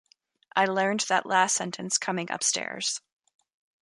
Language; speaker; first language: English; native; English